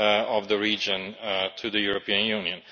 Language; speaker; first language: English; non-native, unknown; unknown